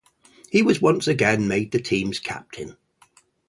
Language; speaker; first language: English; native; English